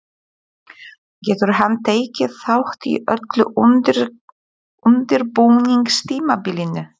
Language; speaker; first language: Icelandic; non-native, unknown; Polish